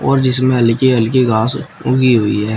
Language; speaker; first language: Hindi; native; Hindi